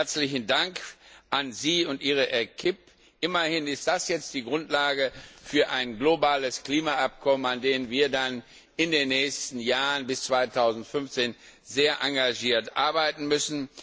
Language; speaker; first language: German; non-native, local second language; Luxembourgish